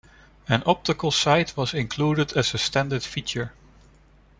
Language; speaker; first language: English; non-native, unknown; Dutch